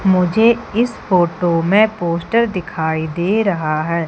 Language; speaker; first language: Hindi; native; Hindi